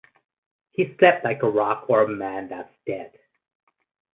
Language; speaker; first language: English; native; English